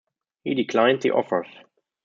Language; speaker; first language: English; non-native, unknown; German